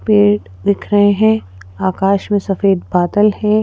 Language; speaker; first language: Hindi; native; Hindi